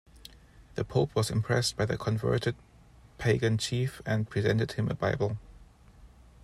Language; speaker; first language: English; non-native, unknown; German